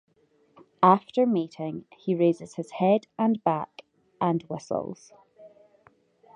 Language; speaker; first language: English; native; English